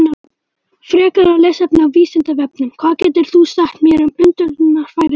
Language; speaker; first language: Icelandic; native; Icelandic